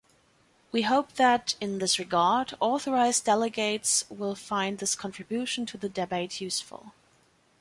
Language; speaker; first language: English; non-native, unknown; German